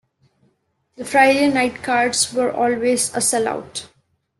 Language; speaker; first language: English; non-native, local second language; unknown